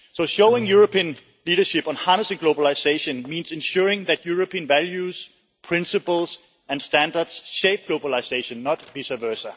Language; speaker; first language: English; non-native, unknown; Danish